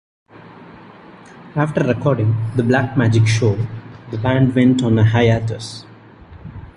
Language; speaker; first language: English; non-native, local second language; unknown